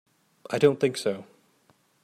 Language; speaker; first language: English; native; English